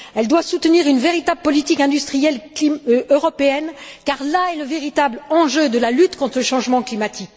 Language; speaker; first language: French; native; French